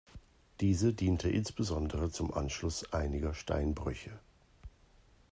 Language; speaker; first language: German; native; German